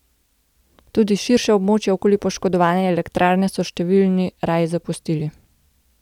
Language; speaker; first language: Slovenian; native; Slovenian